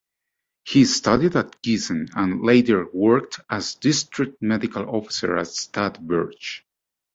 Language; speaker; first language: English; native; English